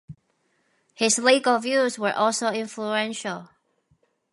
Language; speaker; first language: English; native; English